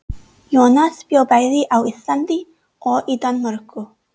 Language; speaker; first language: Icelandic; non-native, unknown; English